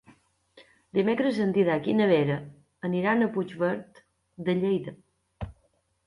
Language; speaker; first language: Catalan; native; Catalan